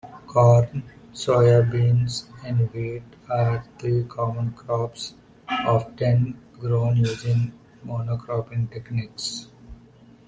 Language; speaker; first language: English; non-native, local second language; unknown